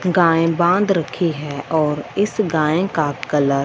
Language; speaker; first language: Hindi; non-native, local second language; Punjabi